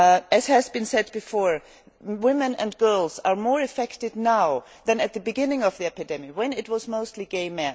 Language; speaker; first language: English; non-native, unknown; German